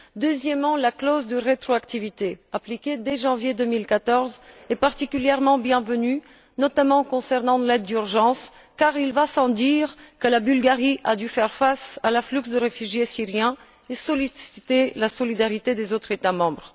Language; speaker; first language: French; non-native, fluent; Bulgarian